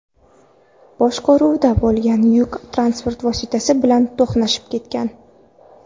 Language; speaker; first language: Uzbek; non-native, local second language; Kara-Kalpak